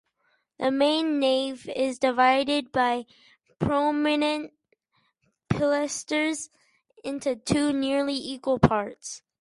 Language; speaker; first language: English; native; English